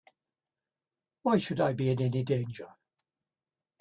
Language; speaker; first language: English; native; English